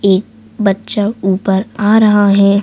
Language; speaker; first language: Hindi; native; Hindi